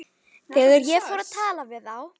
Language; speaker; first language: Icelandic; native; Icelandic